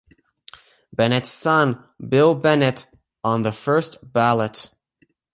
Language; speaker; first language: English; native; English